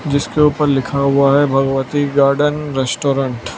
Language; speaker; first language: Hindi; non-native, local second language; Gujarati